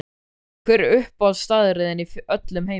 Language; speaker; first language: Icelandic; native; Icelandic